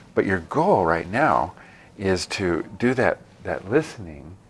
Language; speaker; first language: English; native; English